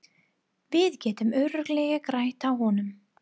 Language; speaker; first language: Icelandic; non-native, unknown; English